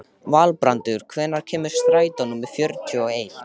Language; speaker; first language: Icelandic; native; Icelandic